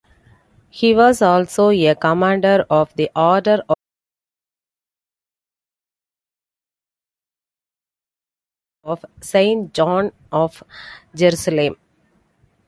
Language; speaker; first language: English; non-native, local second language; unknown